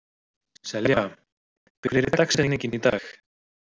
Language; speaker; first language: Icelandic; native; Icelandic